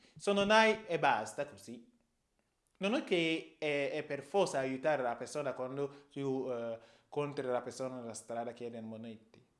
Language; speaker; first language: Italian; non-native, fluent; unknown